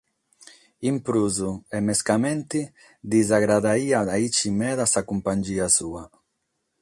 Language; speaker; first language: Sardinian; non-native, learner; Catalan